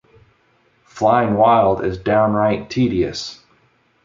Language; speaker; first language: English; native; English